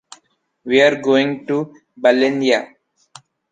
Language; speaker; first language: English; non-native, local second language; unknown